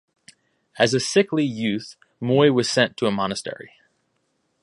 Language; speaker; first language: English; native; English